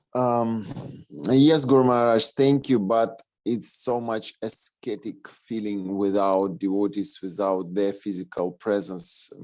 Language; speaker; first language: English; non-native, learner; Russian